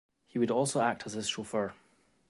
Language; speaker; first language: English; native; English